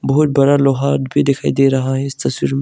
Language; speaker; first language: Hindi; early bilingual, other home language; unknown